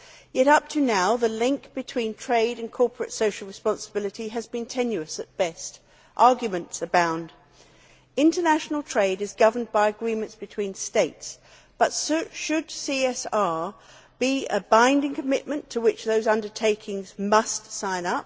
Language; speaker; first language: English; native; English